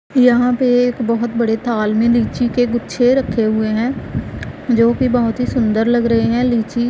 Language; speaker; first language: Hindi; non-native, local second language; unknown